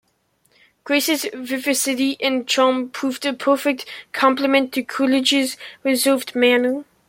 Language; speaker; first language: English; native; English